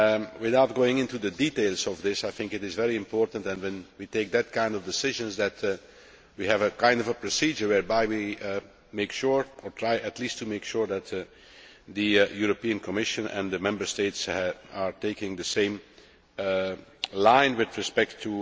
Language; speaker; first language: English; non-native, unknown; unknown